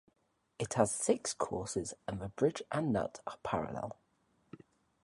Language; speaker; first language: English; native; English